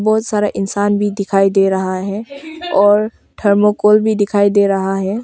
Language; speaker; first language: Hindi; early bilingual, other home language; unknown